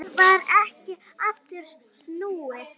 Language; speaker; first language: Icelandic; native; Icelandic